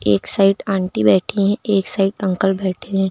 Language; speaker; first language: Hindi; native; Hindi